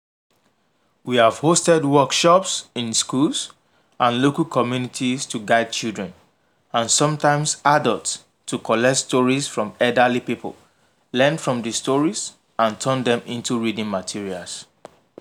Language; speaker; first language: English; non-native, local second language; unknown